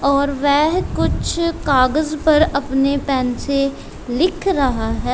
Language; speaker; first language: Hindi; non-native, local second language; Punjabi